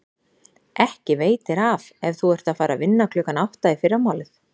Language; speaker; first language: Icelandic; native; Icelandic